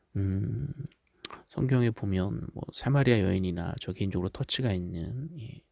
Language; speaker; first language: Korean; native; Korean